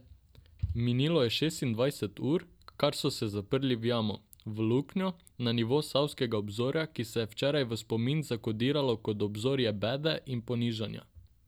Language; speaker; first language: Slovenian; non-native, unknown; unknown